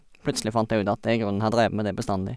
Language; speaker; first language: Norwegian; native; Norwegian